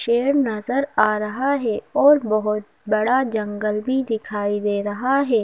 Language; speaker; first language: Hindi; native; Hindi